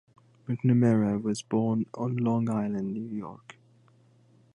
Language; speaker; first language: English; native; English